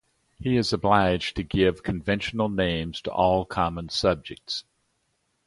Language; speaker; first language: English; native; English